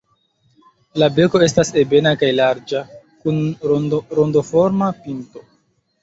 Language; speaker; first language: Esperanto; non-native, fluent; Chinese